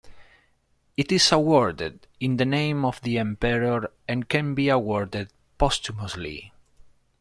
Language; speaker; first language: English; non-native, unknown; Spanish